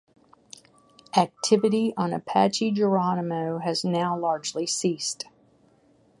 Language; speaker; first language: English; native; English